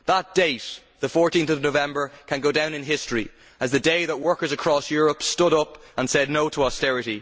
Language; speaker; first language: English; native; English